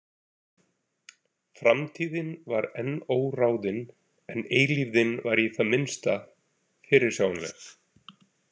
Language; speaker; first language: Icelandic; native; Icelandic